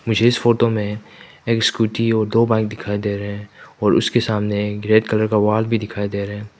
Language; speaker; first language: Hindi; non-native, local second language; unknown